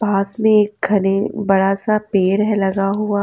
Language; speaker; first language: Hindi; native; Hindi